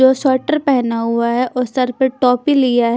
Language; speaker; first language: Hindi; non-native, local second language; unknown